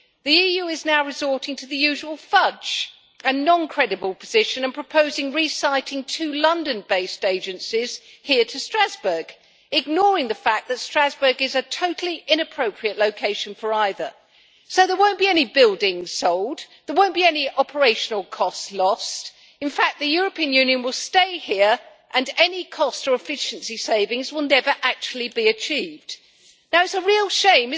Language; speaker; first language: English; native; English